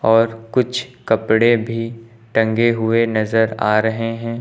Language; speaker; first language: Hindi; native; Hindi